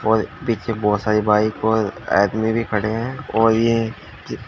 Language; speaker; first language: Hindi; native; Hindi